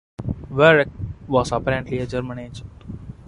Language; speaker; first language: English; non-native, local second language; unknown